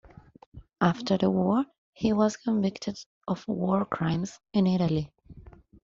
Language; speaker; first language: English; non-native, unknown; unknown